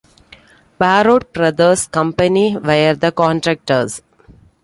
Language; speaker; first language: English; non-native, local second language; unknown